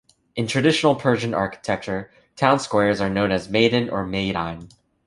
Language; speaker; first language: English; native; English